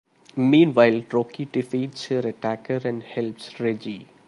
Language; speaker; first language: English; non-native, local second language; Malayalam